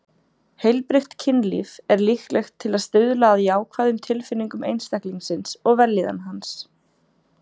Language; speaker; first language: Icelandic; native; Icelandic